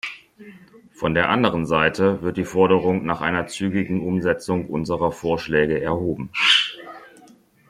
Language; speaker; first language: German; native; German